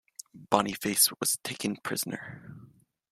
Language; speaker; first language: English; native; English